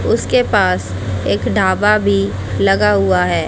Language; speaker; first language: Hindi; native; Hindi